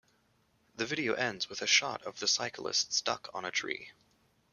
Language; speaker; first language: English; native; English